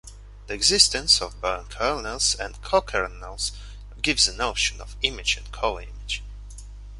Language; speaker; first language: English; non-native, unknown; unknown